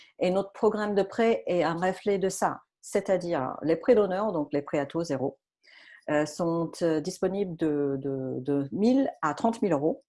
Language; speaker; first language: French; non-native, fluent; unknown